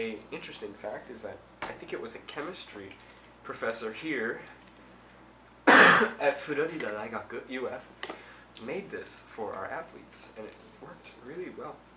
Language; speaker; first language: English; native; English